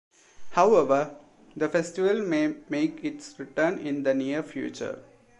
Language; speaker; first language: English; non-native, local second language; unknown